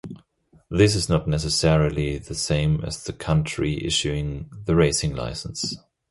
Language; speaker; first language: English; non-native, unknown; German